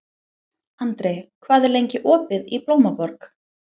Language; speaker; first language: Icelandic; non-native, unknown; English